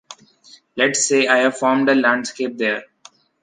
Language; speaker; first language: English; non-native, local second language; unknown